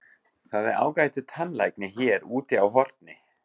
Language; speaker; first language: Icelandic; non-native, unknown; German